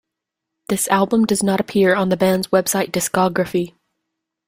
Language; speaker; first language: English; native; English